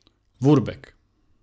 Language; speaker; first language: Slovenian; non-native, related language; Croatian